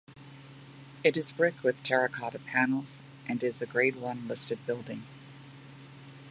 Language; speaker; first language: English; native; English